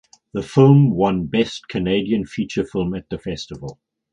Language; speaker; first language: English; native; English